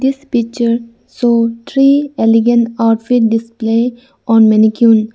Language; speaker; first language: English; non-native, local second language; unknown